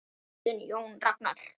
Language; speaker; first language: Icelandic; native; Icelandic